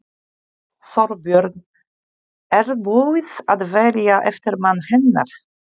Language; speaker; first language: Icelandic; non-native, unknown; Polish